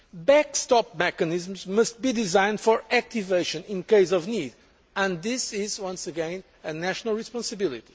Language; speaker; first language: English; non-native, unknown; Portuguese